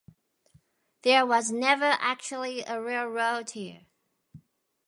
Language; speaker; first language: English; native; English